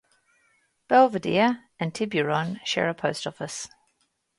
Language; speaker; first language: English; native; English